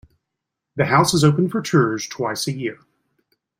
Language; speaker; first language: English; native; English